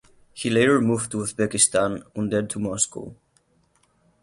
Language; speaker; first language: English; non-native, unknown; Catalan